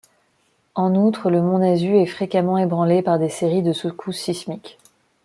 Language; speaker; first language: French; non-native, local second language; Malagasy